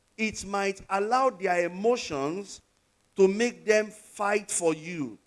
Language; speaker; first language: English; non-native, local second language; Yoruba